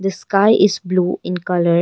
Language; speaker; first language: English; non-native, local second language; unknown